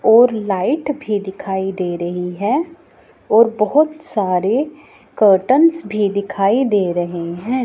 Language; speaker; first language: Hindi; non-native, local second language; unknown